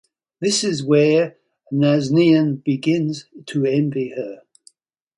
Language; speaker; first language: English; native; English